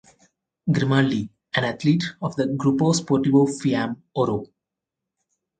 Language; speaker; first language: English; non-native, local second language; Telugu